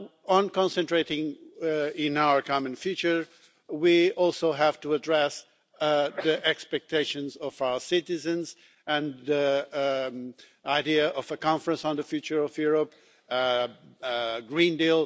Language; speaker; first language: English; non-native, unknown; Portuguese